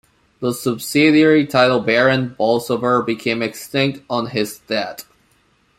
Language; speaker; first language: English; non-native, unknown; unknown